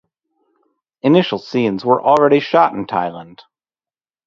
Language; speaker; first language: English; native; English